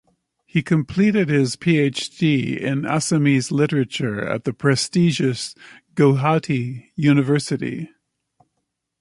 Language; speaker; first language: English; native; English